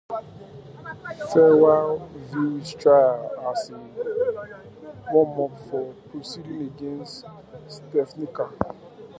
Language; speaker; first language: English; native; English